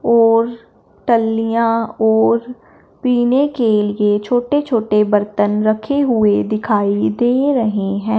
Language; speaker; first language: Hindi; non-native, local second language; Punjabi